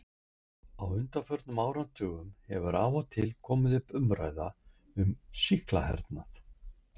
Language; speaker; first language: Icelandic; native; Icelandic